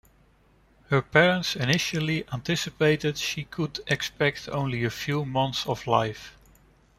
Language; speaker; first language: English; non-native, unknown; Dutch